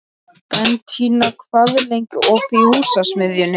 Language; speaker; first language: Icelandic; non-native, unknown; Polish